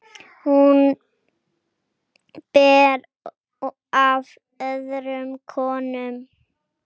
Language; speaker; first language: Icelandic; native; Icelandic